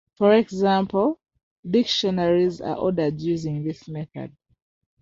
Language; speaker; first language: English; non-native, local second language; Ganda